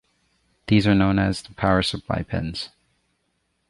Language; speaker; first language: English; native; English